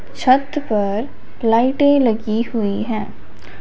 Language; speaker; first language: Hindi; non-native, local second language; Punjabi